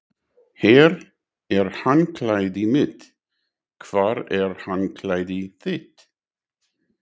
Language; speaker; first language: Icelandic; non-native, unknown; English